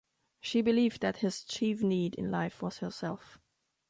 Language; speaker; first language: English; non-native, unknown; German